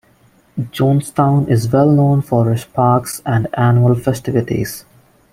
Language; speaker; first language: English; non-native, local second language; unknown